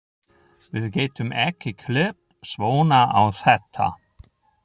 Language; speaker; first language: Icelandic; non-native, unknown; German